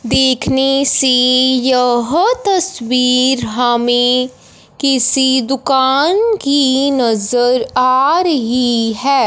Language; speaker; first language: Hindi; non-native, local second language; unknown